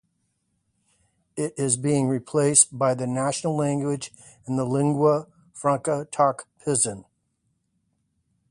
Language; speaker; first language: English; native; English